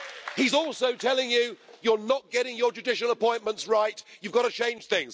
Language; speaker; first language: English; native; English